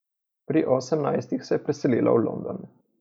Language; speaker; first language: Slovenian; native; Slovenian